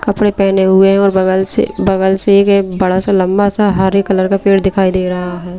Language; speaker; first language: Hindi; native; Hindi